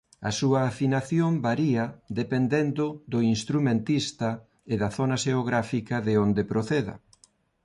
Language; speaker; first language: Galician; non-native, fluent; Spanish